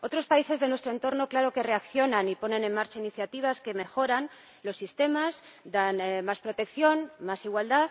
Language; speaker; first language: Spanish; native; Spanish